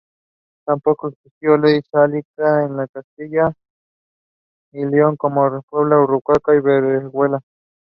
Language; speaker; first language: English; non-native, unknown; Spanish